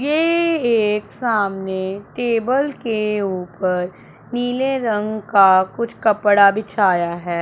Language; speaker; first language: Hindi; non-native, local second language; Punjabi